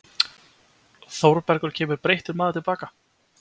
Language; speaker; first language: Icelandic; native; Icelandic